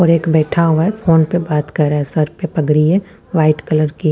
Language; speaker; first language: Hindi; non-native, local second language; Punjabi